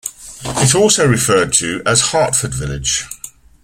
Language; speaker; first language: English; native; English